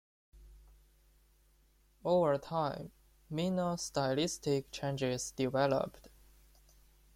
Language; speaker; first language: English; non-native, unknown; Chinese